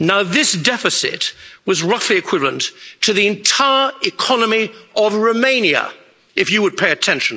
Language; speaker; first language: English; native; English